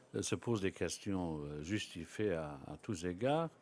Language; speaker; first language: French; non-native, local second language; Luxembourgish